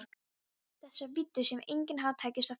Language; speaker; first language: Icelandic; non-native, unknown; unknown